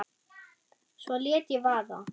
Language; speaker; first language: Icelandic; non-native, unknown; German